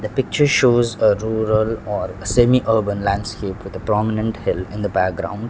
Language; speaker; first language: English; non-native, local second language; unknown